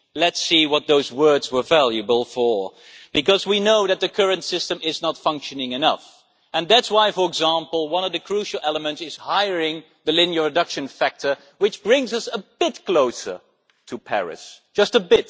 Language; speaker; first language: English; non-native, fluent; Dutch